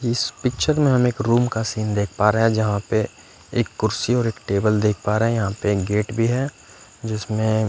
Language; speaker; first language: Hindi; non-native, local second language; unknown